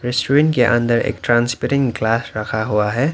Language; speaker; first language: Hindi; non-native, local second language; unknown